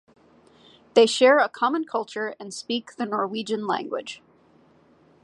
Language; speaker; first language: English; native; English